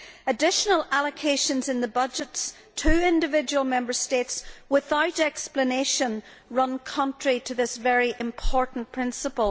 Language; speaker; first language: English; native; English